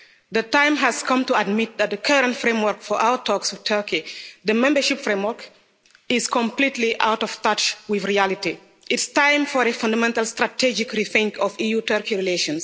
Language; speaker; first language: English; non-native, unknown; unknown